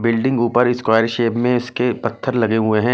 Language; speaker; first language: Hindi; native; Hindi